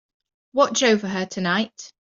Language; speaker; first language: English; native; English